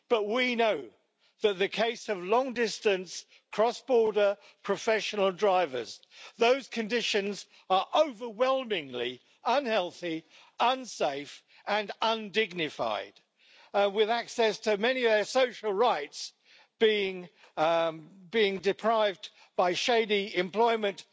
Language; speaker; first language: English; native; English